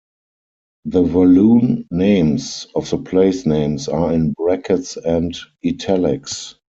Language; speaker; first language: English; non-native, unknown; German